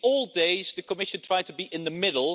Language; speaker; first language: English; non-native, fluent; Dutch